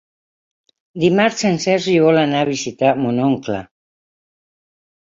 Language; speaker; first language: Catalan; non-native, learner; Spanish